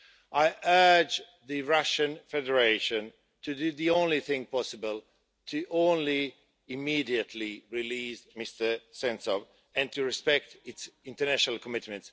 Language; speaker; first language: English; non-native, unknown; Swedish